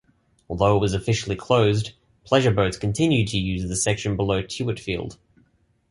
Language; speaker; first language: English; native; English